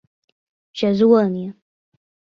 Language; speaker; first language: Portuguese; non-native, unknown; English